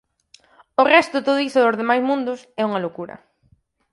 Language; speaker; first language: Galician; native; Galician